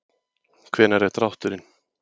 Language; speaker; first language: Icelandic; native; Icelandic